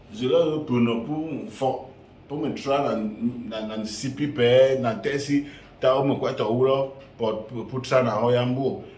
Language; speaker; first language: French; non-native, local second language; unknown